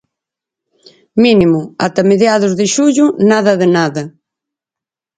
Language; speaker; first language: Galician; native; Galician